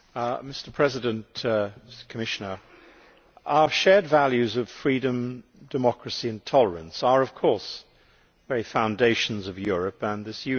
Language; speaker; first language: English; native; English